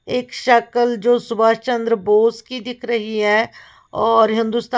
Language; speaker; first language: Hindi; native; Hindi